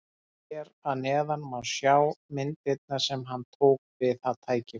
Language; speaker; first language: Icelandic; native; Icelandic